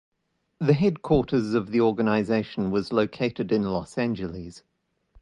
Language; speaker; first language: English; native; English